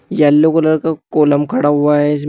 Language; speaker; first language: Hindi; native; Hindi